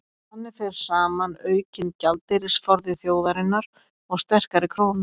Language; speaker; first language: Icelandic; native; Icelandic